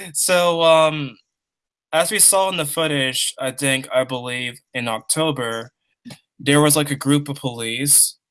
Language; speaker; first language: English; native; English